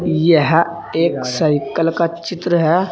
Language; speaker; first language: Hindi; native; Hindi